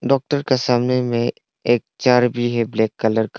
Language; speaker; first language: Hindi; non-native, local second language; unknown